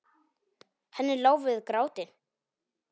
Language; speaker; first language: Icelandic; non-native, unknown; Polish